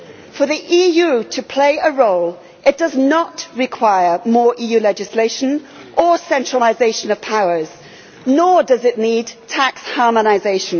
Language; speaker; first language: English; native; English